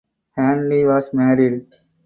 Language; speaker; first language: English; non-native, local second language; Tamil